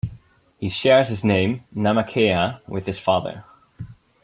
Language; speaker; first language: English; non-native, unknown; Dutch